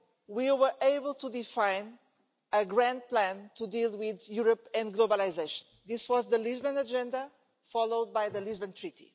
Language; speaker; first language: English; non-native, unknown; Portuguese